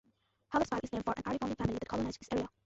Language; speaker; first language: English; non-native, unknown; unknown